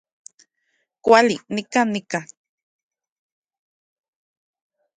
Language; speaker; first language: Central Puebla Nahuatl; native; Central Puebla Nahuatl